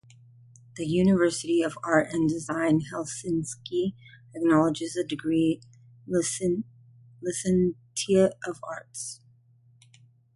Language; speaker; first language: English; native; English